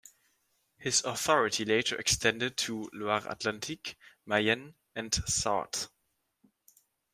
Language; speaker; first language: English; non-native, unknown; German